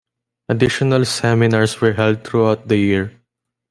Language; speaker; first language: English; non-native, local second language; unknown